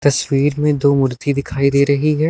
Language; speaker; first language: Hindi; native; Hindi